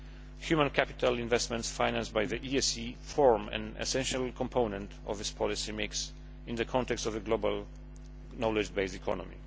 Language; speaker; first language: English; non-native, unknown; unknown